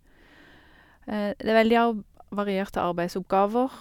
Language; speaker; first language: Norwegian; native; Norwegian